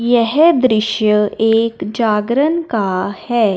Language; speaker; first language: Hindi; non-native, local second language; Punjabi